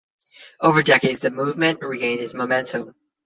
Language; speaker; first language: English; native; English